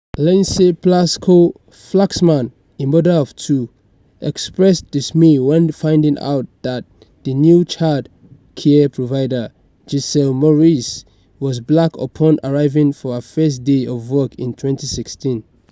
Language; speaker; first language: English; non-native, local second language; Yoruba